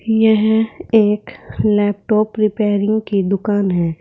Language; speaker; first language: Hindi; native; Hindi